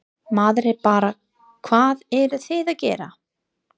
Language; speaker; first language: Icelandic; non-native, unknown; English